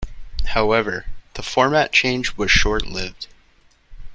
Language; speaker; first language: English; native; English